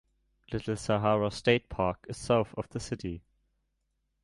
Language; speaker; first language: English; non-native, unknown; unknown